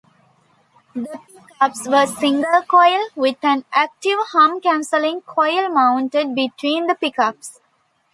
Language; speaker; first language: English; non-native, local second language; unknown